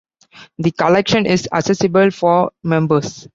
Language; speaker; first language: English; non-native, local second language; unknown